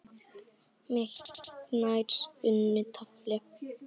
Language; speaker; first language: Icelandic; native; Icelandic